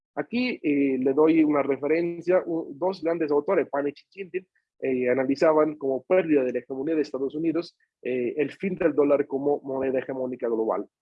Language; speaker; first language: Spanish; non-native, fluent; Italian